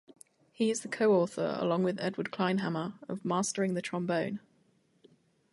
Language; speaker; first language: English; native; English